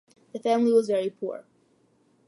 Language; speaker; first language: English; early bilingual, other home language; Malayalam